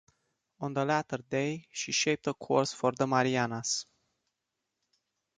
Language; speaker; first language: English; non-native, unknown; Romanian